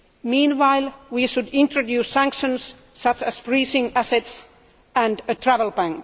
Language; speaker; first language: English; non-native, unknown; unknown